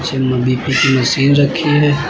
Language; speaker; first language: Hindi; native; Hindi